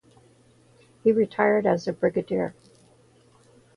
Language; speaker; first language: English; native; English